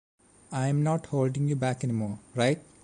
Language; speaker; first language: English; non-native, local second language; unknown